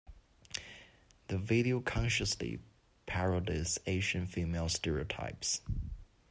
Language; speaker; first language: English; non-native, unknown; Chinese